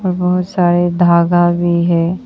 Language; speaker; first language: Hindi; non-native, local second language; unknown